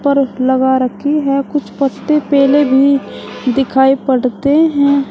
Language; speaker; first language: Hindi; native; Hindi